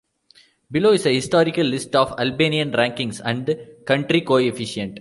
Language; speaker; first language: English; non-native, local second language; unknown